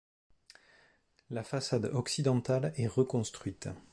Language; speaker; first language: French; native; French